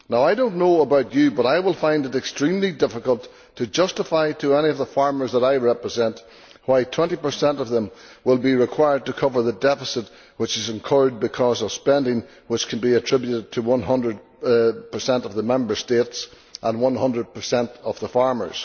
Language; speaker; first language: English; native; English